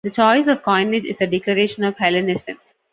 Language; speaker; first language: English; non-native, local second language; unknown